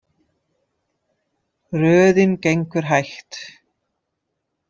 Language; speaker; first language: Icelandic; non-native, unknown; Dutch